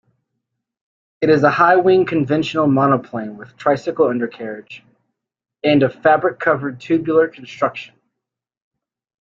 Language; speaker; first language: English; native; English